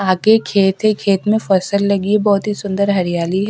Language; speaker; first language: Hindi; native; Hindi